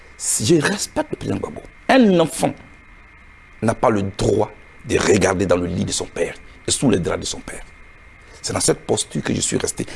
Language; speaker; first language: French; non-native, local second language; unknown